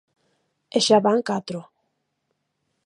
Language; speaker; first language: Galician; native; Galician